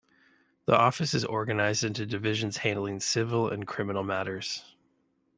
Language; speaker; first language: English; native; English